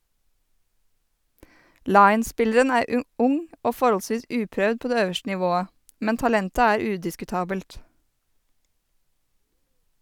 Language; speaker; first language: Norwegian; native; Norwegian